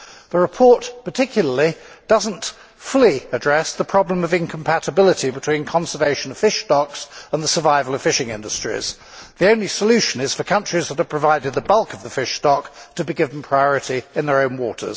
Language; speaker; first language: English; native; English